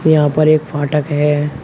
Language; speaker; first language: Hindi; native; Hindi